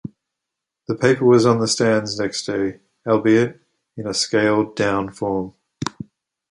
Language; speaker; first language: English; native; English